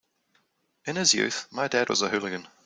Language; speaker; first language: English; native; English